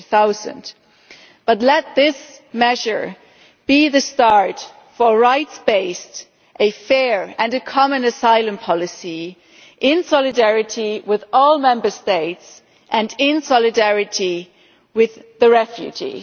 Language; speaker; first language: English; non-native, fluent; German